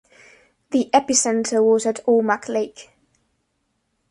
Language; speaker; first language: English; non-native, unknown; Spanish